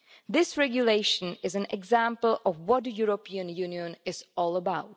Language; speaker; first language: English; non-native, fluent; Czech